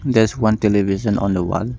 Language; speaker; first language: English; non-native, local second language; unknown